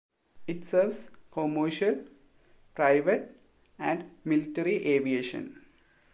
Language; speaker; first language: English; non-native, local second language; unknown